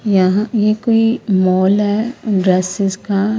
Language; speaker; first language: Hindi; native; Hindi